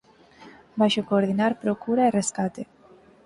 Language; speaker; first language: Galician; native; Galician